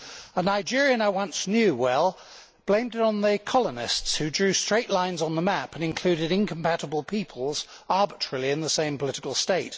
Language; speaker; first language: English; native; English